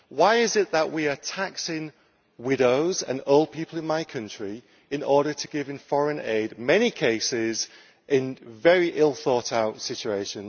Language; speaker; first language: English; native; English